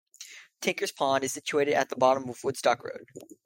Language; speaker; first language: English; native; English